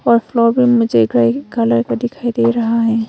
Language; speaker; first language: Hindi; early bilingual, other home language; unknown